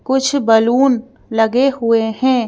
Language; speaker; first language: Hindi; native; Hindi